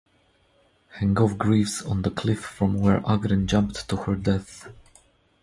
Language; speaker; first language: English; non-native, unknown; Croatian